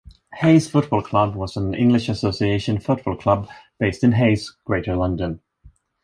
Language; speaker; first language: English; non-native, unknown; Swedish